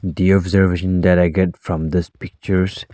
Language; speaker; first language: English; non-native, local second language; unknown